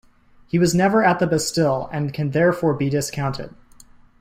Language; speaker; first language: English; native; English